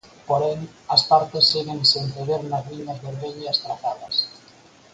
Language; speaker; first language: Galician; native; Galician